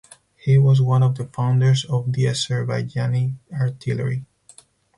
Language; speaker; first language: English; non-native, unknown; Spanish